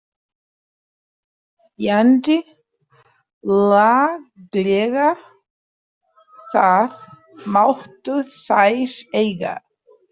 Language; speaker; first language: Icelandic; non-native, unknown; Portuguese